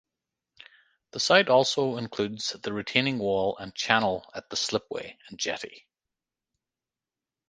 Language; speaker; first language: English; native; English